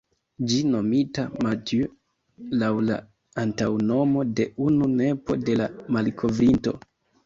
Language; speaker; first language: Esperanto; non-native, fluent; Kinyarwanda